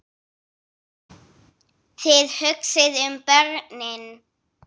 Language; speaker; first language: Icelandic; non-native, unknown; English